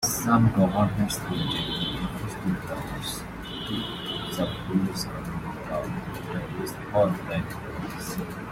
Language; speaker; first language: English; native; English